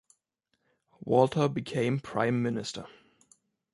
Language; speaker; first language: English; non-native, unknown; German